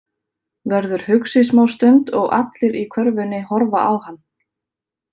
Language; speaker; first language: Icelandic; native; Icelandic